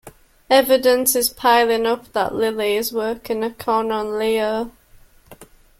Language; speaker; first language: English; native; English